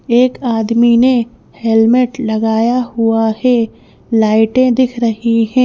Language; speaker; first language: Hindi; native; Hindi